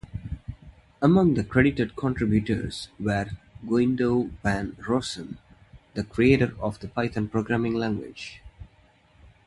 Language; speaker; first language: English; non-native, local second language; Tamil